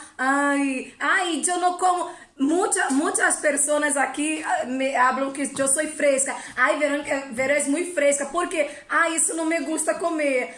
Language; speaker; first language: Portuguese; non-native, learner; Spanish